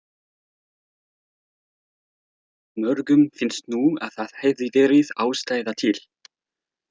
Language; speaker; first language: Icelandic; non-native, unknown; French